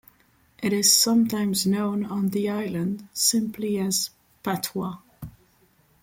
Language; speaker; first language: English; non-native, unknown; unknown